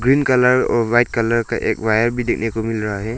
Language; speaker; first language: Hindi; non-native, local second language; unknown